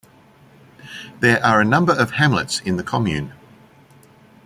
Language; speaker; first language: English; native; English